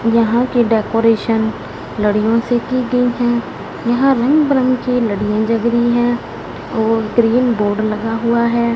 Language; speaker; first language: Hindi; non-native, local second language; Punjabi